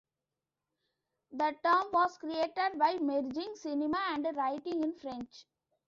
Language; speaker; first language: English; non-native, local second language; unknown